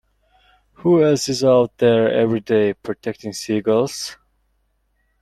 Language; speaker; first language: English; non-native, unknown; Mongolian